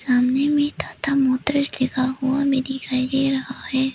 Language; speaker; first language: Hindi; early bilingual, other home language; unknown